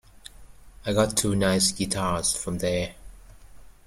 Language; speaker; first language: English; native; English